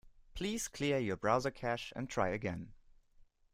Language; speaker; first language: English; non-native, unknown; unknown